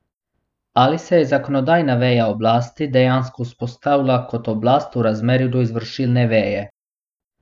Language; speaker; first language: Slovenian; non-native, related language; Bosnian